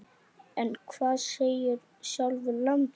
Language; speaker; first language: Icelandic; native; Icelandic